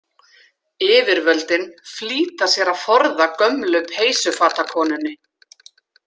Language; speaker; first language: Icelandic; native; Icelandic